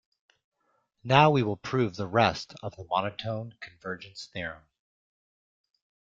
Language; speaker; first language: English; native; English